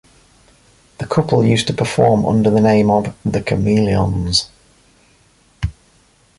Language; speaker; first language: English; native; English